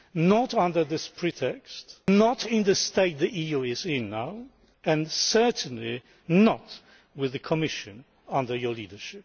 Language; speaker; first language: English; non-native, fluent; Polish